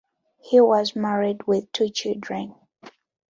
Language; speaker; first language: English; non-native, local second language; Ganda